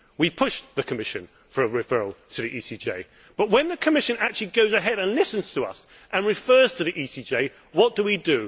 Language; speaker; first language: English; native; English